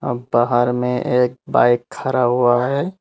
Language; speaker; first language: Hindi; non-native, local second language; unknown